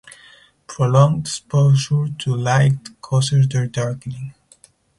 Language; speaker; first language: English; non-native, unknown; Spanish